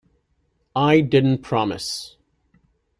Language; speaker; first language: English; non-native, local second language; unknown